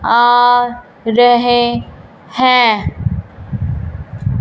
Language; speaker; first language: Hindi; non-native, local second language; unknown